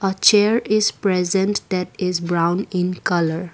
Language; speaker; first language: English; non-native, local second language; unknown